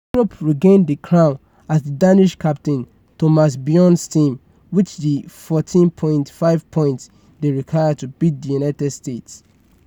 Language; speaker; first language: English; non-native, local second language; Yoruba